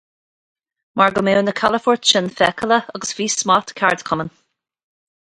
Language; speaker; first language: Irish; native; Irish